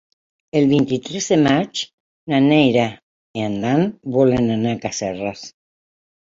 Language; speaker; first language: Catalan; non-native, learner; Spanish